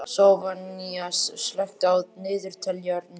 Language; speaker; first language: Icelandic; native; Icelandic